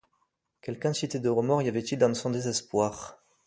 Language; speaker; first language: French; native; French